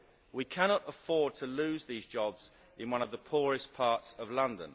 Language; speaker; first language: English; native; English